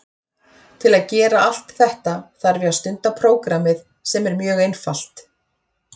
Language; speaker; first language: Icelandic; native; Icelandic